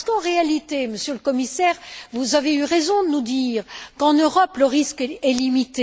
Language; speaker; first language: French; native; French